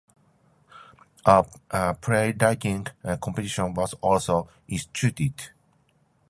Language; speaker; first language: English; non-native, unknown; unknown